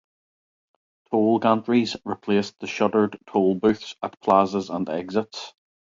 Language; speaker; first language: English; native; English